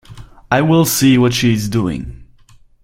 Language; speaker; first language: English; non-native, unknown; German